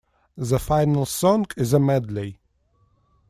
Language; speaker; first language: English; non-native, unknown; Russian